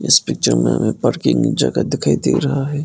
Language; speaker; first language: Hindi; non-native, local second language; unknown